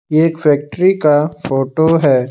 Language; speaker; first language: Hindi; non-native, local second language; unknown